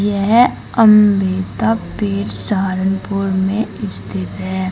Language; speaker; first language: Hindi; native; Hindi